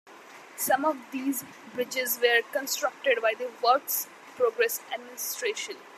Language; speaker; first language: English; non-native, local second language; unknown